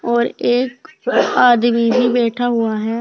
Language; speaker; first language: Hindi; native; Hindi